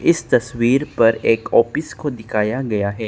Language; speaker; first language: Hindi; non-native, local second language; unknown